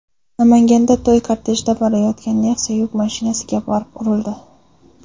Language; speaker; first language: Uzbek; non-native, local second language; Kara-Kalpak